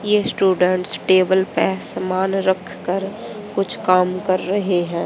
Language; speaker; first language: Hindi; native; Hindi